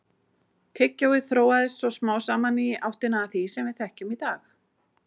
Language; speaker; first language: Icelandic; native; Icelandic